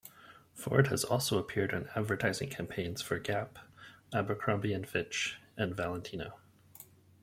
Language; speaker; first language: English; native; English